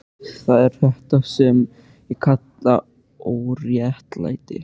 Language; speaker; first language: Icelandic; native; Icelandic